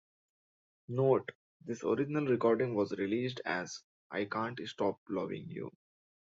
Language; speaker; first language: English; non-native, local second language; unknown